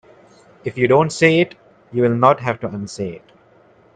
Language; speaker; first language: English; non-native, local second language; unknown